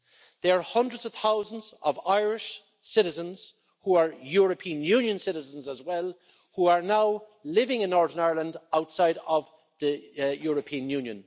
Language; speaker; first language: English; native; English